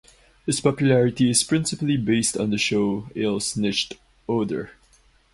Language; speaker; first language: English; non-native, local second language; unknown